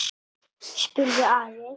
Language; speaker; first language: Icelandic; non-native, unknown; Italian